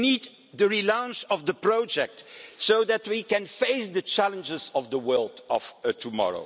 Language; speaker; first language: English; non-native, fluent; Dutch